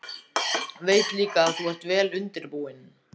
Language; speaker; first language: Icelandic; native; Icelandic